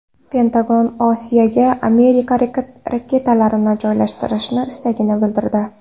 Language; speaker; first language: Uzbek; non-native, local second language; Kara-Kalpak